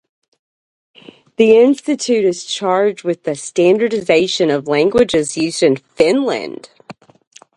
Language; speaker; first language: English; native; English